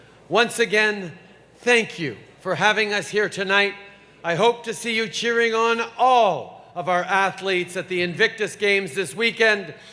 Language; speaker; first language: English; native; English